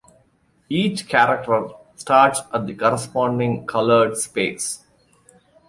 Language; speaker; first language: English; non-native, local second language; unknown